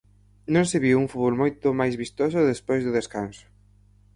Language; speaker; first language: Galician; native; Galician